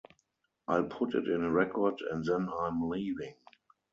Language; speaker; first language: English; non-native, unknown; German